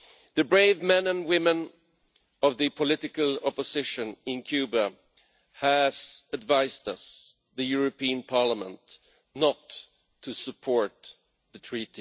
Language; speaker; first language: English; non-native, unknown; Swedish